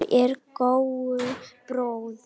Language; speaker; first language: Icelandic; non-native, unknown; Polish